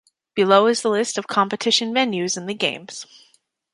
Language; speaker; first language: English; native; English